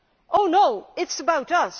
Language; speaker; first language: English; non-native, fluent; Dutch